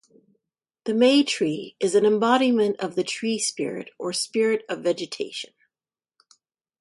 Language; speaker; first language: English; native; English